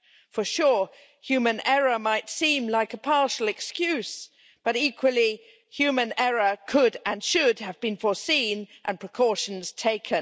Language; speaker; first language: English; native; English